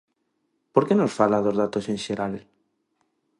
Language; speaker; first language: Galician; non-native, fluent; Spanish